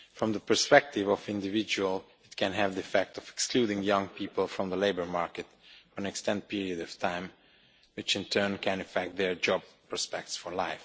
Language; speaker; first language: English; non-native, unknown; Romanian